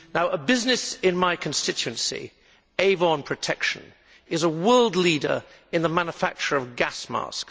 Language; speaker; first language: English; native; English